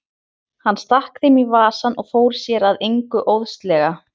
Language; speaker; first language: Icelandic; native; Icelandic